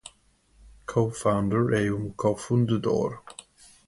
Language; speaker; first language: Portuguese; non-native, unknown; English